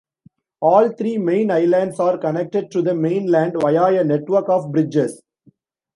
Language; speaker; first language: English; non-native, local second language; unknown